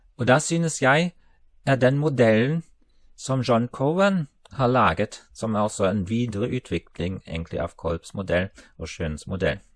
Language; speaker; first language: Norwegian; non-native, related language; German